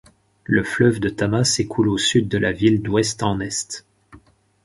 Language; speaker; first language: French; native; French